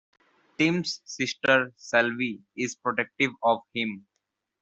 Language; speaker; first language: English; non-native, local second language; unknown